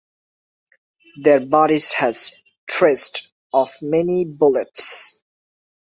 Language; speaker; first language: English; non-native, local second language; Bangla